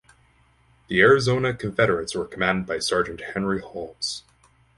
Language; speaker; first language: English; native; English